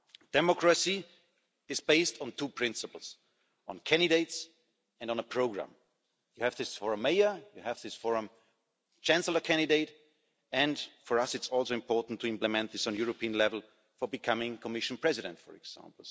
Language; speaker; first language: English; non-native, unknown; German